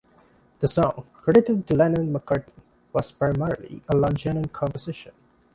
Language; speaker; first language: English; non-native, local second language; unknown